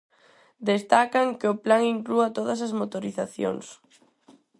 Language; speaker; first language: Galician; non-native, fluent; Spanish